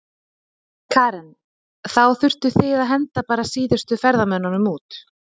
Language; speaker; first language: Icelandic; native; Icelandic